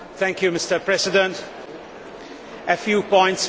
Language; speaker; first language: English; non-native, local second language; Maltese